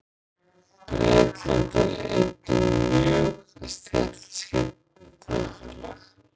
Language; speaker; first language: Icelandic; native; Icelandic